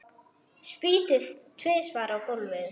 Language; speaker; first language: Icelandic; non-native, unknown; German